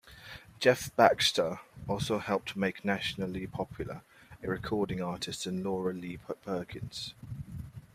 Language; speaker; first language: English; native; English